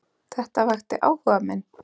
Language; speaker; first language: Icelandic; native; Icelandic